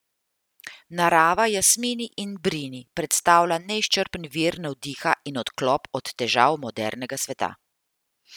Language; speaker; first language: Slovenian; native; Slovenian